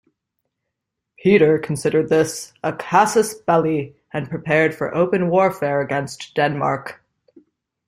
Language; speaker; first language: English; native; English